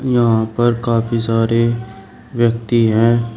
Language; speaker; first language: Hindi; native; Hindi